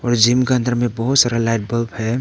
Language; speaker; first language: Hindi; non-native, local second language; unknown